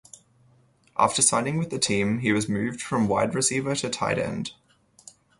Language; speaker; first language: English; native; English